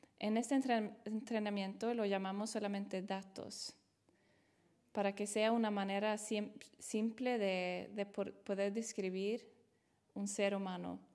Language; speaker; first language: Spanish; non-native, fluent; Swedish